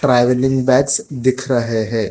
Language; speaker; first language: Hindi; non-native, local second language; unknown